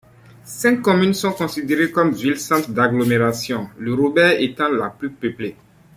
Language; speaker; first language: French; non-native, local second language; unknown